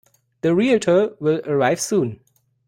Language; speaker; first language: English; non-native, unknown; German